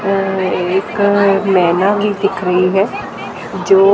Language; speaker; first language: Hindi; native; Hindi